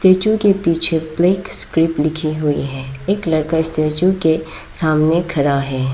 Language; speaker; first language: Hindi; non-native, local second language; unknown